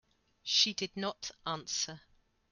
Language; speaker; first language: English; native; English